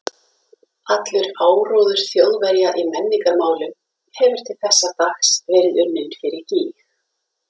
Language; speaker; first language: Icelandic; native; Icelandic